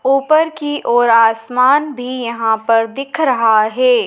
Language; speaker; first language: Hindi; native; Hindi